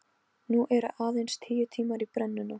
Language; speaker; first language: Icelandic; non-native, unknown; Polish